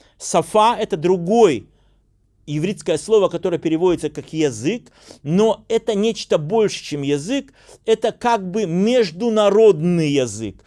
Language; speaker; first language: Russian; native; Russian